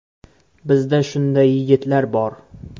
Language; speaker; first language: Uzbek; native; Uzbek